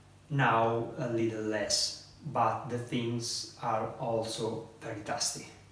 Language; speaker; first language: English; non-native, learner; Italian